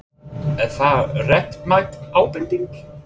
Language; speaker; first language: Icelandic; non-native, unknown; English